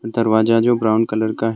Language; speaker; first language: Hindi; non-native, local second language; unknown